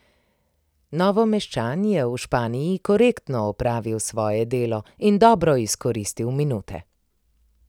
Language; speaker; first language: Slovenian; native; Slovenian